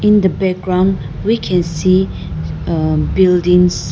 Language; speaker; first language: English; non-native, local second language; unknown